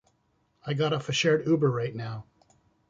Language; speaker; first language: English; native; English